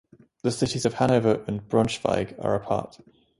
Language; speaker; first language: English; native; English